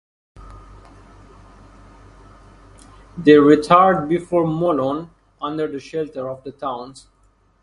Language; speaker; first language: English; non-native, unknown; Persian